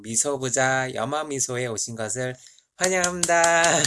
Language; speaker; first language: Korean; native; Korean